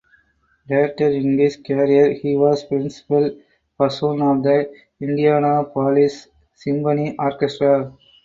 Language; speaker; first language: English; non-native, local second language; Tamil